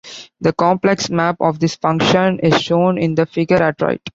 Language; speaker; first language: English; non-native, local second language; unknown